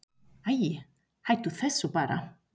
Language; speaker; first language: Icelandic; non-native, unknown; Spanish